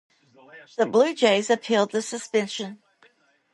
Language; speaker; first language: English; native; English